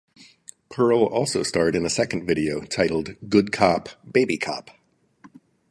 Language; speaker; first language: English; native; English